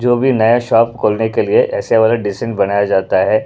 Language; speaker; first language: Hindi; non-native, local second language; Punjabi